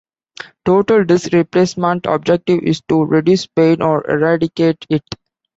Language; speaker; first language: English; non-native, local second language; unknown